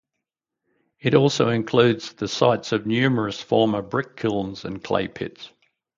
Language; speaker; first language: English; native; English